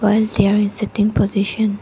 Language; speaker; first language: English; non-native, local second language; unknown